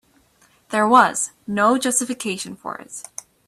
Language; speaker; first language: English; native; English